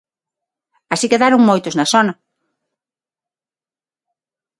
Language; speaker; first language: Galician; non-native, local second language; Spanish